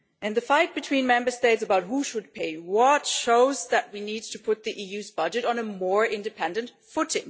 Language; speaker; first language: English; non-native, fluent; German